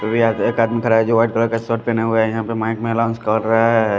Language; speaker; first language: Hindi; non-native, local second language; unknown